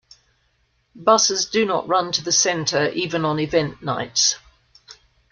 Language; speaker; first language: English; native; English